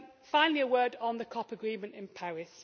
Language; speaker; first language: English; native; English